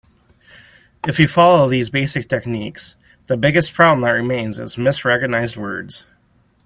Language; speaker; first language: English; native; English